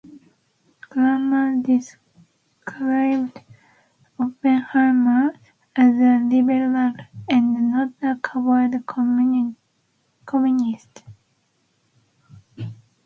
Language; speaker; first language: English; non-native, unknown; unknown